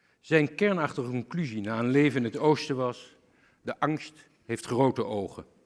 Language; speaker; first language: Dutch; native; Dutch